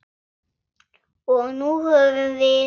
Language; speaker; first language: Icelandic; non-native, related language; Swedish